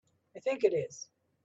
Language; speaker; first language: English; native; English